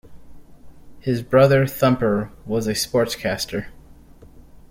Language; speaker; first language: English; native; English